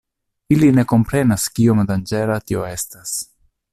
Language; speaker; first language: Esperanto; non-native, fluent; Italian